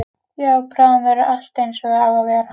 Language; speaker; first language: Icelandic; native; Icelandic